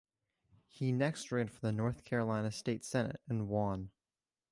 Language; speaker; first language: English; native; English